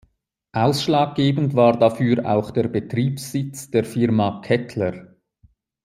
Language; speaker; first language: German; native; German